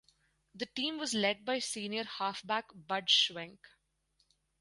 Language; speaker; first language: English; non-native, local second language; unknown